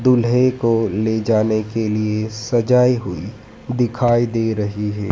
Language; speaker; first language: Hindi; native; Hindi